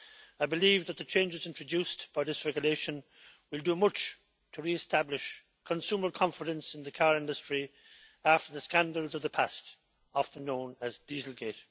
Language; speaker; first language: English; native; English